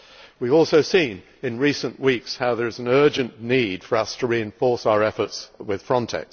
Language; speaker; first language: English; native; English